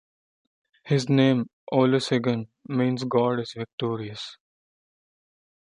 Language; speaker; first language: English; non-native, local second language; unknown